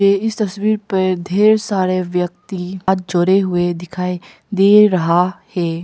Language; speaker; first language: Hindi; non-native, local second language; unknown